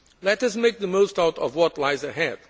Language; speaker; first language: English; non-native, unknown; Portuguese